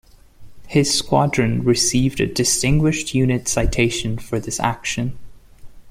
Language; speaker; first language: English; non-native, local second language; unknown